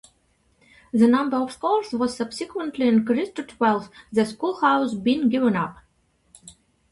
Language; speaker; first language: English; non-native, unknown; Russian